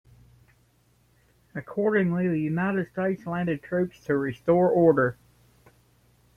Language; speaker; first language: English; native; English